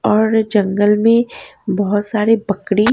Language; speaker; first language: Hindi; native; Hindi